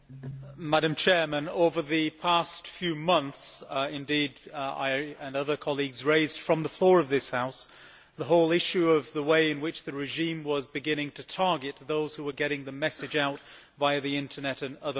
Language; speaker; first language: English; native; English